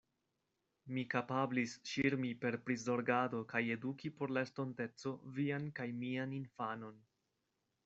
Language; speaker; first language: Esperanto; non-native, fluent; Spanish